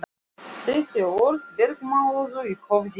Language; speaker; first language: Icelandic; non-native, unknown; Russian